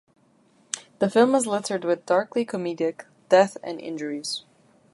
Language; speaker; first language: English; non-native, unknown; Turkish